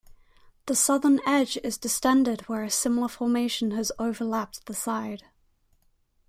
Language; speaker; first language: English; native; English